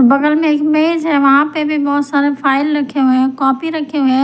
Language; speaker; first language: Hindi; non-native, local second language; Punjabi